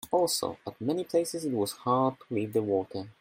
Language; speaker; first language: English; non-native, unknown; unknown